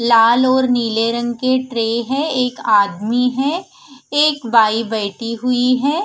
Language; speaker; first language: Hindi; non-native, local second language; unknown